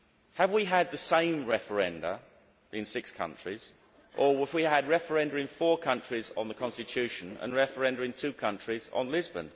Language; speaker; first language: English; native; English